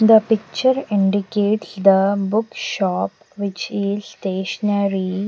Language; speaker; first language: English; non-native, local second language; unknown